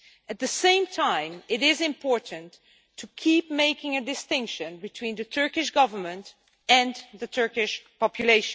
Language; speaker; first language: English; non-native, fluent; Dutch